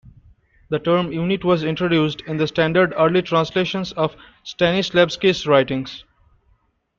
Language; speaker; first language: English; non-native, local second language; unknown